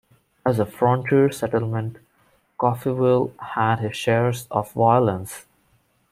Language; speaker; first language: English; non-native, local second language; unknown